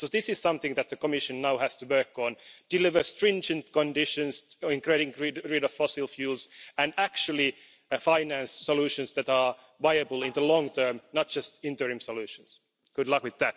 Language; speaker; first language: English; non-native, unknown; Finnish